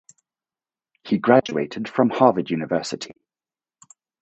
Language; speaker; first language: English; native; English